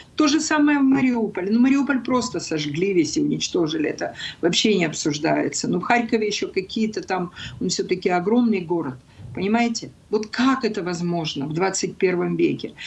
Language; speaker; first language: Russian; non-native, local second language; Ukrainian